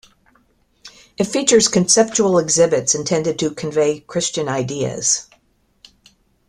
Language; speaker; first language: English; native; English